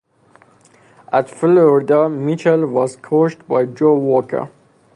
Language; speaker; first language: English; non-native, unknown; Persian